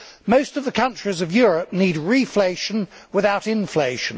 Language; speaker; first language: English; native; English